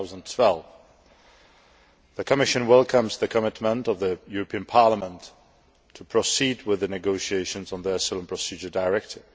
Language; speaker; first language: English; non-native, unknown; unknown